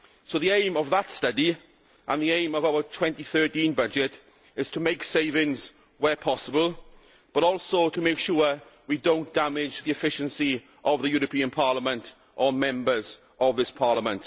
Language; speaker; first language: English; native; English